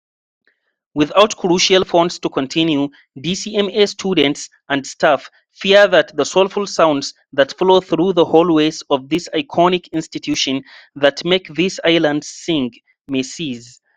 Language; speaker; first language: English; non-native, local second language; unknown